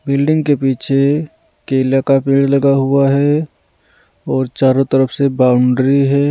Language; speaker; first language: Hindi; non-native, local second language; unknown